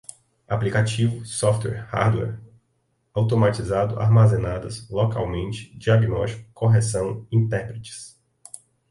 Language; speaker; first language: Portuguese; native; Portuguese